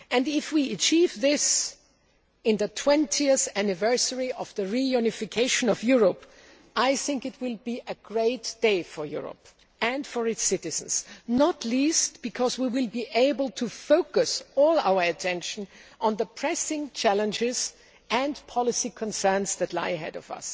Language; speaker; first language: English; non-native, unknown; German